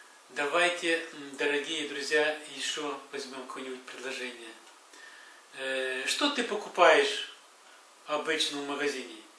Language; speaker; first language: Russian; native; Russian